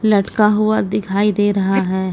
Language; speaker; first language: Hindi; native; Hindi